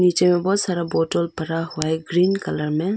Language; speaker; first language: Hindi; non-native, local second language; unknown